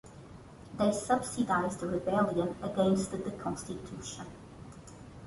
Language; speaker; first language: English; non-native, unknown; Portuguese